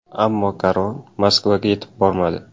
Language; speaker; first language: Uzbek; native; Uzbek